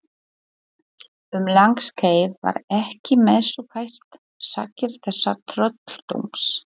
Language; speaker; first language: Icelandic; non-native, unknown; Polish